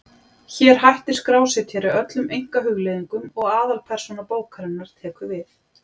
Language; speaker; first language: Icelandic; native; Icelandic